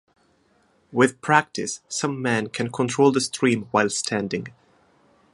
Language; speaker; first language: English; non-native, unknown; Italian